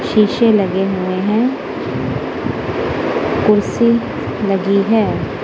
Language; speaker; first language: Hindi; non-native, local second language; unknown